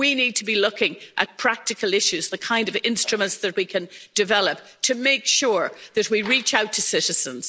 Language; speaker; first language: English; native; English